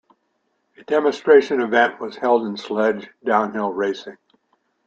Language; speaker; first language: English; native; English